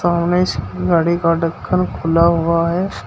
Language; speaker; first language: Hindi; native; Hindi